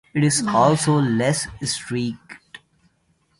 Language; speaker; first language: English; non-native, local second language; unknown